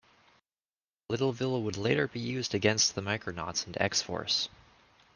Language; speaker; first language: English; native; English